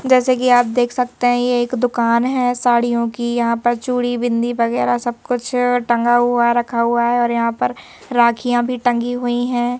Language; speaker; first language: Hindi; native; Hindi